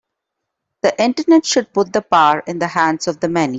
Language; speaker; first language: English; non-native, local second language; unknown